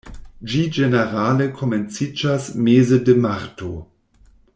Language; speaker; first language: Esperanto; non-native, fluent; German